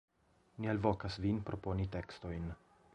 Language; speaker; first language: Esperanto; non-native, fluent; Italian